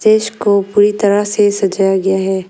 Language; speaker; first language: Hindi; early bilingual, other home language; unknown